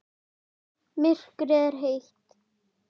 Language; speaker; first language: Icelandic; native; Icelandic